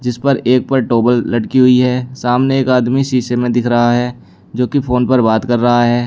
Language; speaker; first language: Hindi; native; Hindi